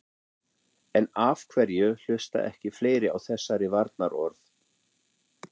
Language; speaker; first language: Icelandic; non-native, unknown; German